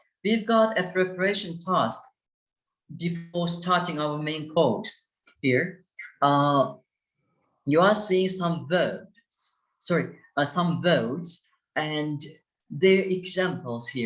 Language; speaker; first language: English; non-native, fluent; Turkish